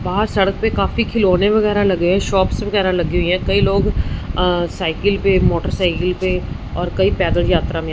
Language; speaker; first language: Hindi; non-native, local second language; Punjabi